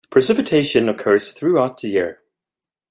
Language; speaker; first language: English; non-native, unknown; Swedish